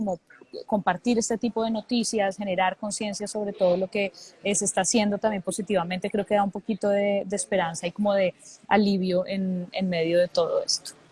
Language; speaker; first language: Spanish; native; Spanish